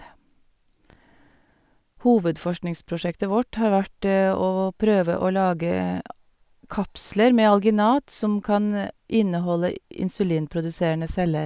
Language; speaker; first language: Norwegian; native; Norwegian